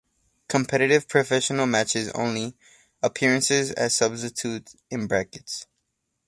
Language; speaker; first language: English; native; English